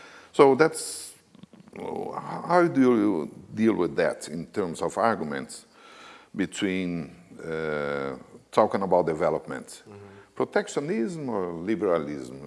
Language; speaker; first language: English; non-native, fluent; Portuguese